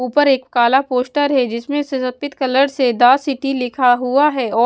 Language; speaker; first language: Hindi; non-native, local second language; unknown